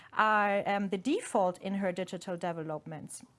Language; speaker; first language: English; non-native, fluent; German